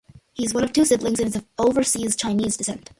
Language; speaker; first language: English; early bilingual, other home language; Malayalam